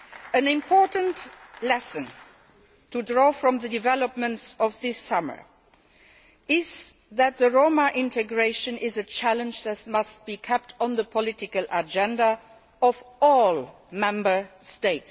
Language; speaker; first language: English; non-native, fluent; Luxembourgish